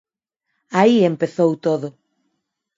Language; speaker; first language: Galician; non-native, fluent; Spanish